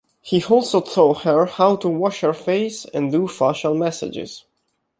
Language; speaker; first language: English; non-native, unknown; Italian